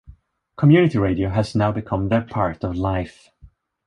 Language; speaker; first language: English; non-native, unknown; Swedish